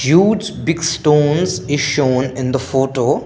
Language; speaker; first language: English; non-native, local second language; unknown